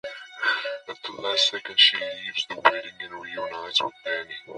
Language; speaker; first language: English; non-native, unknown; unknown